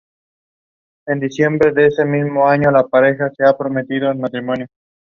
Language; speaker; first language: English; non-native, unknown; Spanish